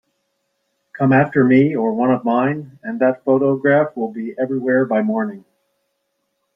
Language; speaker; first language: English; native; English